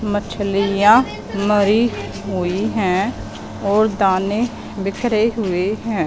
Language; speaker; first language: Hindi; non-native, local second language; Punjabi